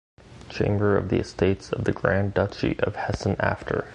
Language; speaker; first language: English; native; English